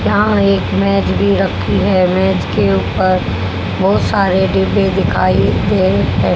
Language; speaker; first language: Hindi; native; Hindi